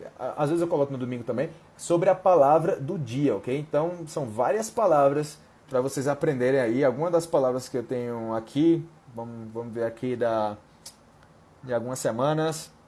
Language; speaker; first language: Portuguese; non-native, fluent; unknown